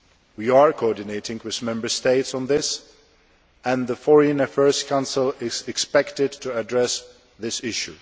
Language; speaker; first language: English; non-native, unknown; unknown